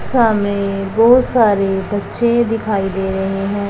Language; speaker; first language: Hindi; non-native, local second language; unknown